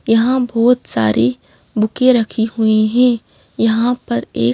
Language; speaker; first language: Hindi; native; Hindi